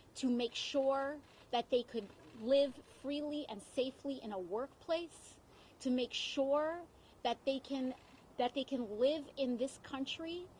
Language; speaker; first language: English; early bilingual, other home language; Spanish